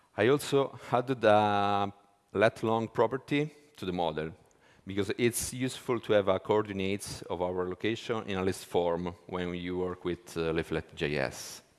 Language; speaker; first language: English; non-native, fluent; Italian